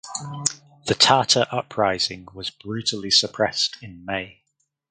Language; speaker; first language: English; native; English